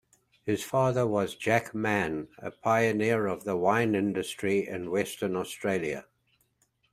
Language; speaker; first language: English; native; English